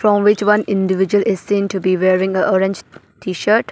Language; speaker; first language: English; non-native, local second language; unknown